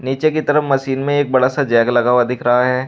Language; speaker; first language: Hindi; native; Hindi